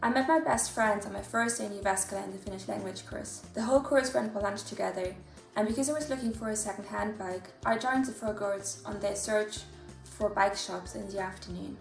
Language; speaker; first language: English; non-native, fluent; German